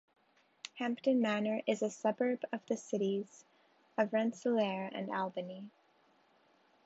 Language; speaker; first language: English; non-native, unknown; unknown